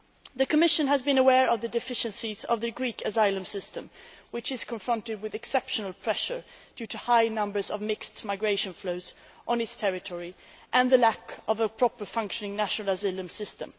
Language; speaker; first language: English; non-native, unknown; Swedish